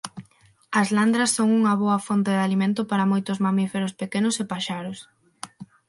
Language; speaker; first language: Galician; non-native, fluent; Spanish